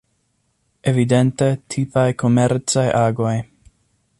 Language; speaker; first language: Esperanto; non-native, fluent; English